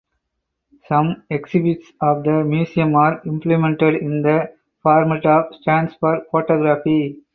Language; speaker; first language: English; non-native, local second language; Tamil